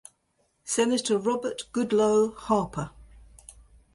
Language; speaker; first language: English; native; English